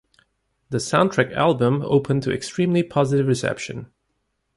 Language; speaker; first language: English; native; English